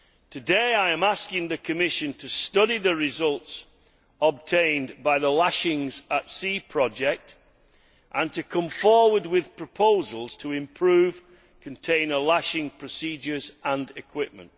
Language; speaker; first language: English; native; English